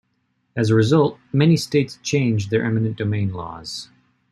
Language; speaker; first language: English; native; English